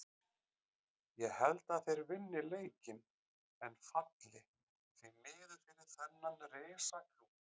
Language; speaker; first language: Icelandic; native; Icelandic